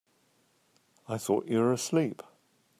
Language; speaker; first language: English; native; English